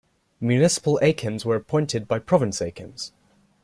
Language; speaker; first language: English; native; English